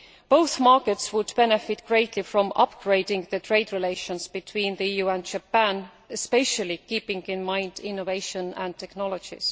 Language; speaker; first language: English; non-native, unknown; Estonian